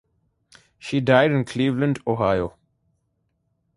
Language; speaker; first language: English; non-native, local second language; Bangla